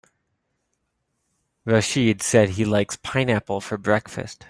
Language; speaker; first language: English; native; English